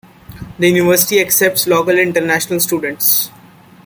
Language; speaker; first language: English; non-native, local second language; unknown